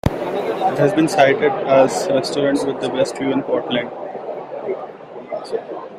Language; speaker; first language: English; non-native, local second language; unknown